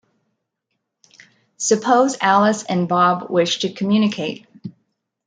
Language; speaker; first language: English; native; English